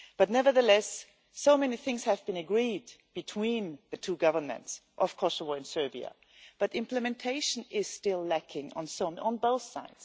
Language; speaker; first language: English; non-native, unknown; German